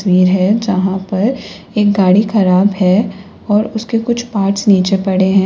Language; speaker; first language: Hindi; native; Hindi